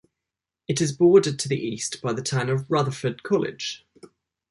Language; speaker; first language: English; native; English